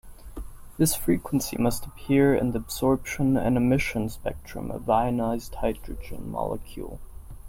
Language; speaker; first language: English; non-native, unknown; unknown